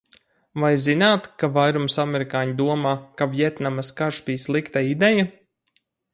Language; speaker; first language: Latvian; native; Latvian